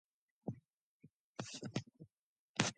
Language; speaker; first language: English; non-native, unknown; Mongolian